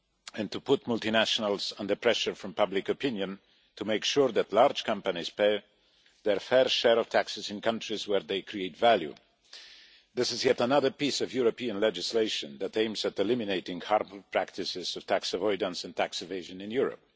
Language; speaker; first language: English; non-native, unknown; Polish